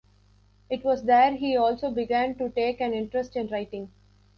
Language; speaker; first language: English; non-native, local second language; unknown